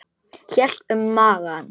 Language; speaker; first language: Icelandic; non-native, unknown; Polish